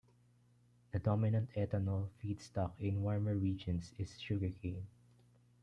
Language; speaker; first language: English; non-native, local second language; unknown